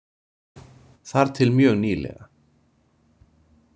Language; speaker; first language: Icelandic; native; Icelandic